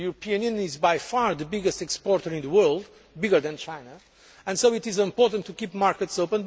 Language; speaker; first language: English; non-native, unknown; Portuguese